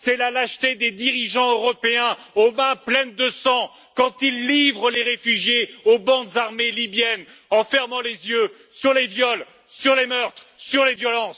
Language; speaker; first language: French; native; French